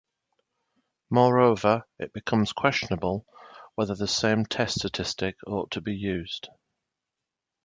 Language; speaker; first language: English; native; English